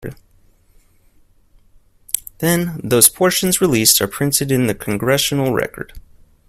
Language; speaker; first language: English; native; English